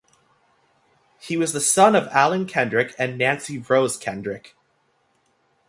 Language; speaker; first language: English; native; English